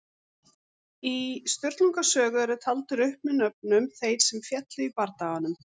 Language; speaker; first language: Icelandic; native; Icelandic